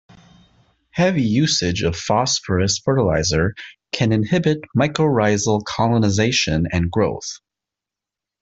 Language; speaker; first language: English; native; English